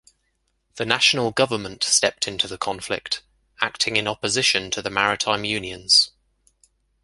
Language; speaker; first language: English; native; English